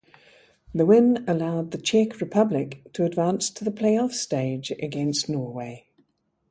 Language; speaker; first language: English; native; English